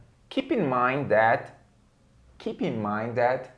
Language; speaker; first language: English; non-native, fluent; Portuguese